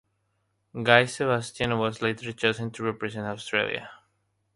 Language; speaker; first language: English; non-native, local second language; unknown